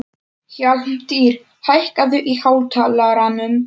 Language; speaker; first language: Icelandic; non-native, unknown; Polish